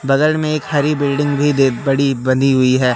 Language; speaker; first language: Hindi; native; Hindi